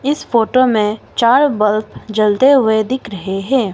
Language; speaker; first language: Hindi; non-native, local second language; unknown